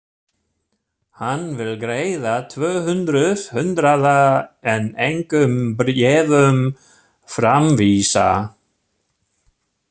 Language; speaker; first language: Icelandic; non-native, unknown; German